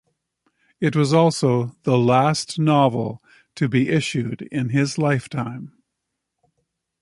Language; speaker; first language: English; native; English